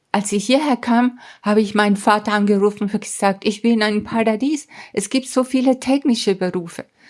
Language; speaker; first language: German; non-native, fluent; Spanish